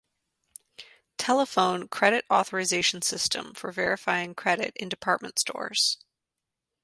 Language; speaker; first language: English; native; English